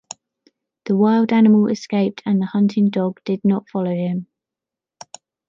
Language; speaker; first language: English; native; English